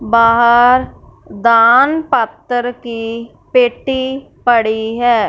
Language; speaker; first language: Hindi; non-native, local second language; Punjabi